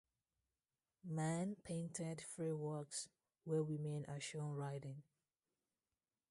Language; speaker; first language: English; non-native, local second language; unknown